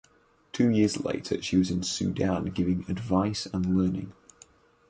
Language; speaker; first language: English; native; English